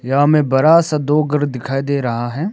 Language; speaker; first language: Hindi; non-native, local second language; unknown